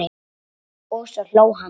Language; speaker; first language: Icelandic; native; Icelandic